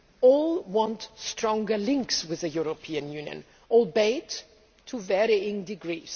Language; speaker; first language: English; non-native, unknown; German